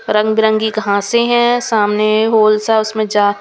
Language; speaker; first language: Hindi; non-native, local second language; Punjabi